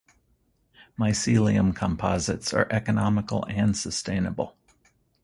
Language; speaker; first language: English; native; English